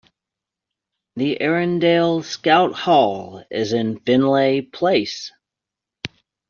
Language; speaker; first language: English; native; English